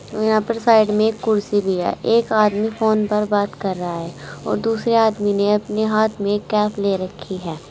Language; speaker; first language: Hindi; native; Hindi